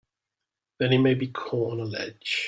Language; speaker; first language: English; native; English